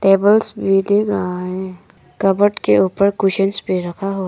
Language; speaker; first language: Hindi; non-native, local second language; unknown